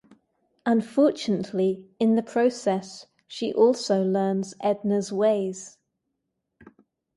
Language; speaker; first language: English; native; English